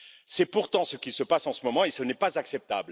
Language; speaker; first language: French; native; French